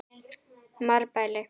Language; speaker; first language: Icelandic; native; Icelandic